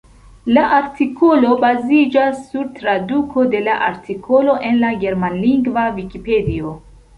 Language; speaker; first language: Esperanto; non-native, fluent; Central Kurdish